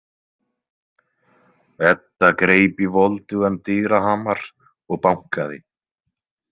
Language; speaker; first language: Icelandic; native; Icelandic